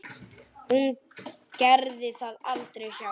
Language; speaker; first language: Icelandic; native; Icelandic